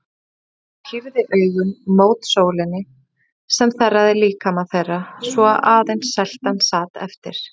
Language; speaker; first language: Icelandic; native; Icelandic